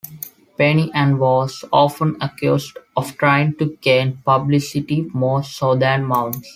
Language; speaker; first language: English; non-native, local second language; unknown